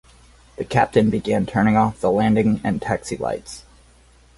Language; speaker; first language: English; native; English